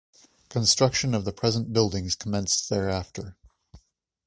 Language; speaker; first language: English; native; English